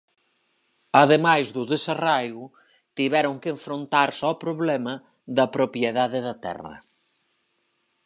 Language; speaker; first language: Galician; native; Galician